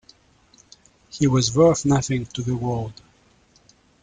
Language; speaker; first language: English; non-native, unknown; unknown